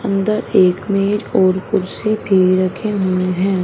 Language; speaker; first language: Hindi; non-native, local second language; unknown